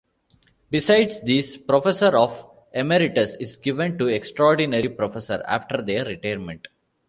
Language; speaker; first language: English; non-native, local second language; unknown